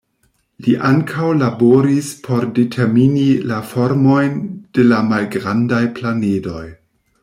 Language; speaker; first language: Esperanto; non-native, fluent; German